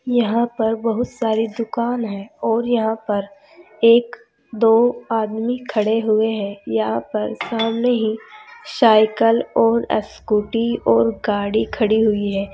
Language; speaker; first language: Hindi; native; Hindi